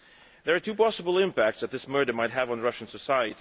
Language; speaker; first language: English; non-native, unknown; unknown